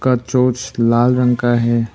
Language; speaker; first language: Hindi; non-native, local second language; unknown